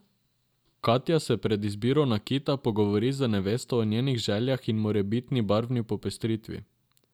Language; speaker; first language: Slovenian; non-native, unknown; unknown